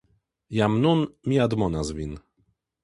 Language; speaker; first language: Esperanto; non-native, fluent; Polish